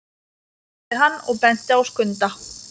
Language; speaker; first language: Icelandic; non-native, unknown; Lithuanian